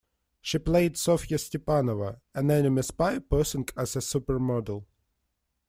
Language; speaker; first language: English; non-native, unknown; Russian